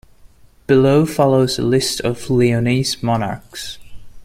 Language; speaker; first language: English; non-native, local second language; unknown